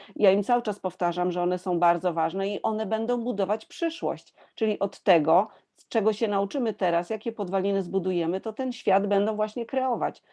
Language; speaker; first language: Polish; native; Polish